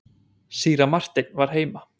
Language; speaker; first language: Icelandic; native; Icelandic